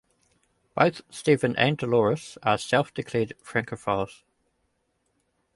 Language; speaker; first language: English; native; English